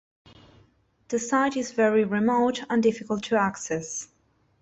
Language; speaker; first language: English; non-native, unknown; Spanish